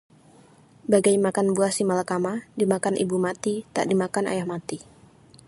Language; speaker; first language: Indonesian; native; Indonesian